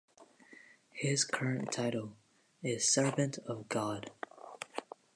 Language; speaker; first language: English; native; English